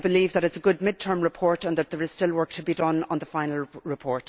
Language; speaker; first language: English; native; English